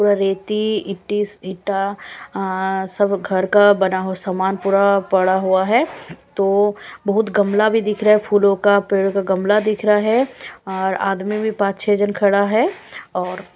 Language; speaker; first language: Hindi; non-native, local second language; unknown